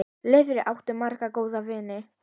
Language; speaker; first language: Icelandic; native; Icelandic